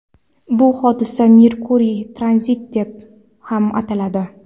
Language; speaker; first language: Uzbek; non-native, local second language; Kara-Kalpak